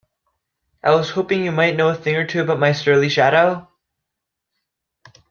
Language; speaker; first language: English; native; English